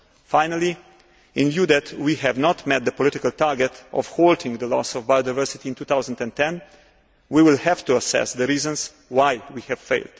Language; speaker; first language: English; non-native, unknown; Slovenian